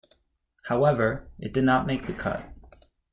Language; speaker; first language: English; native; English